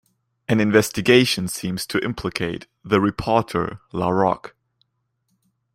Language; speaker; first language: English; non-native, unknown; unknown